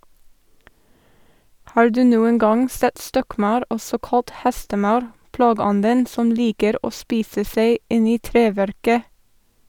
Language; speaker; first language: Norwegian; non-native, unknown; English